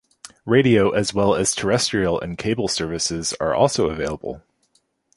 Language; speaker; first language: English; native; English